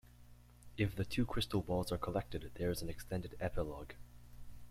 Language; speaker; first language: English; native; English